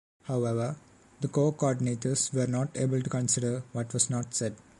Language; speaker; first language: English; non-native, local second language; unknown